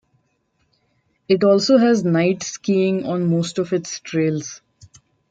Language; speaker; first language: English; non-native, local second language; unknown